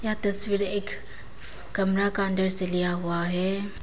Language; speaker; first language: Hindi; non-native, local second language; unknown